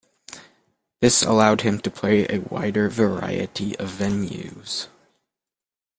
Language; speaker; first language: English; native; English